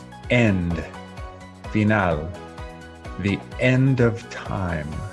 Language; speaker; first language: English; native; English